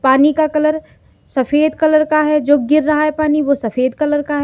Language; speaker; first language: Hindi; native; Hindi